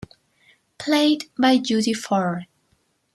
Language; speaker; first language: English; non-native, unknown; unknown